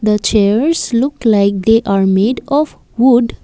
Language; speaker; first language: English; non-native, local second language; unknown